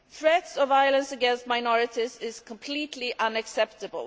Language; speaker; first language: English; non-native, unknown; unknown